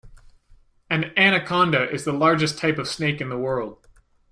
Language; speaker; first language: English; native; English